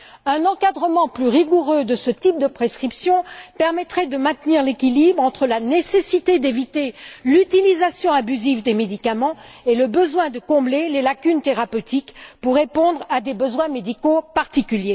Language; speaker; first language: French; native; French